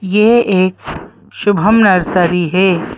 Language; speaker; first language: Hindi; native; Hindi